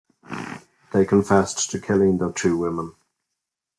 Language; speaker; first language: English; native; English